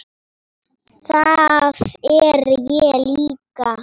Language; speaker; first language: Icelandic; non-native, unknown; Polish